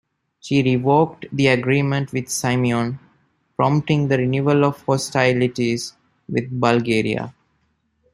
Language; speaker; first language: English; non-native, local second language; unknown